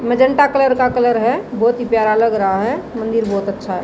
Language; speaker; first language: Hindi; native; Hindi